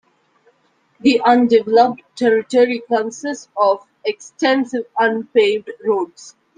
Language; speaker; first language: English; non-native, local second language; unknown